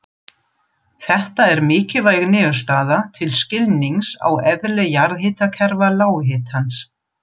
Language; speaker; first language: Icelandic; non-native, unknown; German